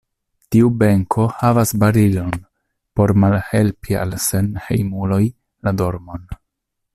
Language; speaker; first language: Esperanto; non-native, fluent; Italian